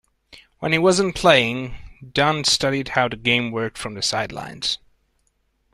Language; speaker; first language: English; non-native, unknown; Hungarian